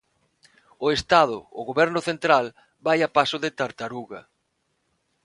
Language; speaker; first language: Galician; non-native, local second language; Spanish